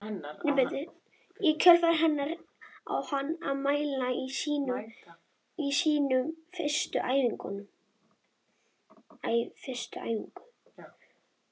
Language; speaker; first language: Icelandic; native; Icelandic